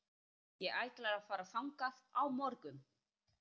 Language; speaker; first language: Icelandic; native; Icelandic